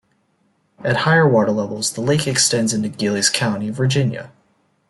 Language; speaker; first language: English; native; English